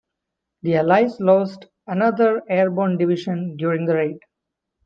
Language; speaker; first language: English; non-native, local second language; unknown